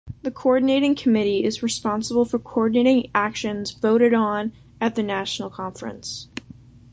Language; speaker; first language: English; native; English